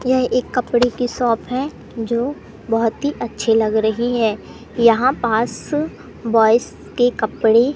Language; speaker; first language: Hindi; native; Hindi